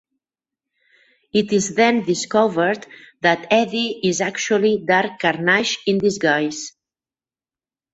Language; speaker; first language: English; non-native, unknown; Catalan